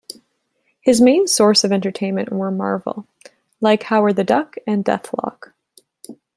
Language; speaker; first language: English; native; English